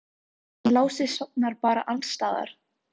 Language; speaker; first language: Icelandic; non-native, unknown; Filipino